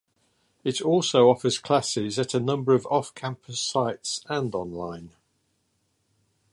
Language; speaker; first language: English; native; English